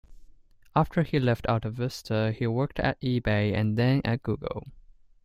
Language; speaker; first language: English; non-native, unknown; Chinese